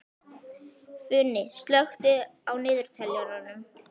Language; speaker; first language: Icelandic; native; Icelandic